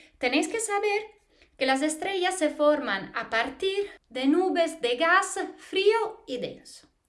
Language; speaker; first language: Spanish; non-native, fluent; Italian